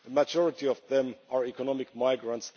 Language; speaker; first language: English; non-native, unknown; Finnish